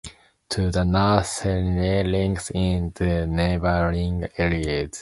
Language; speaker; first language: English; non-native, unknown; Japanese